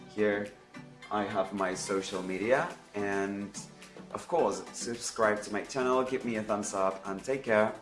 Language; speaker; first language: English; non-native, fluent; Spanish